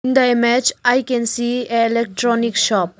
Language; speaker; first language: English; non-native, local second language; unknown